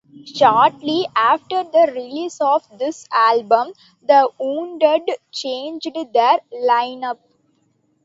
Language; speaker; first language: English; non-native, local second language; Tamil